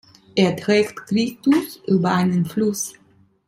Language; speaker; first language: German; non-native, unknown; Italian